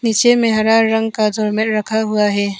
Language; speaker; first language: Hindi; non-native, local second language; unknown